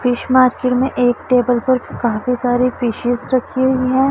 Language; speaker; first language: Hindi; non-native, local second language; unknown